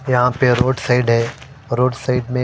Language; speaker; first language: Hindi; non-native, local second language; Punjabi